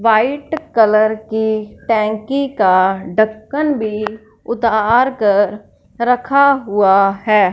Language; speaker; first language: Hindi; non-native, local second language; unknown